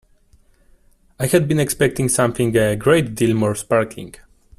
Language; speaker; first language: English; non-native, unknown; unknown